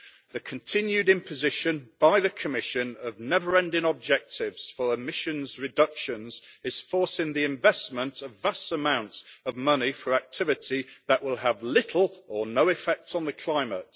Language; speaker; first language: English; native; English